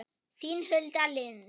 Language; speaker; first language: Icelandic; non-native, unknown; German